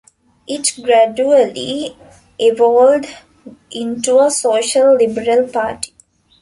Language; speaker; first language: English; non-native, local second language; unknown